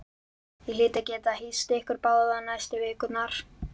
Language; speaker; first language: Icelandic; native; Icelandic